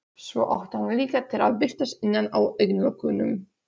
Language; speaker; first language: Icelandic; non-native, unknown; Polish